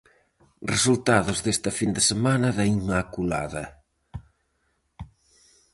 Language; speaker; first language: Galician; native; Galician